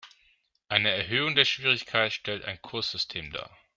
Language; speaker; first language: German; non-native, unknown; Greek